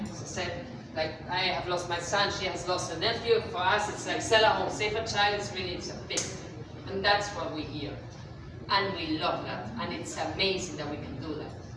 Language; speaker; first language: English; non-native, fluent; Spanish